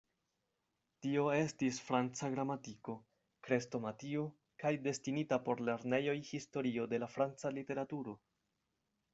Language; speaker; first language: Esperanto; non-native, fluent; Spanish